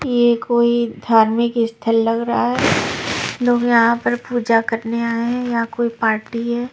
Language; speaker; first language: Hindi; non-native, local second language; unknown